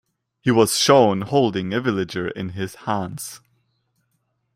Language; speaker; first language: English; non-native, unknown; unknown